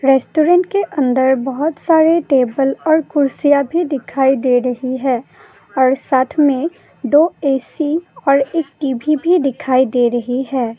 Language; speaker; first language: Hindi; non-native, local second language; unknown